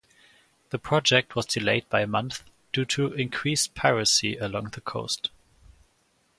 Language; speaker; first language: English; non-native, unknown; German